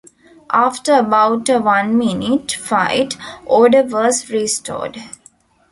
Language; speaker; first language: English; non-native, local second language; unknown